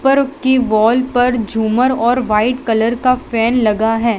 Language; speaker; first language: Hindi; non-native, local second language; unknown